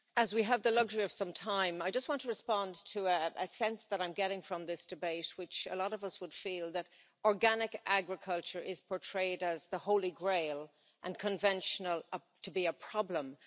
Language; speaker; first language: English; native; English